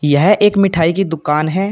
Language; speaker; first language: Hindi; native; Hindi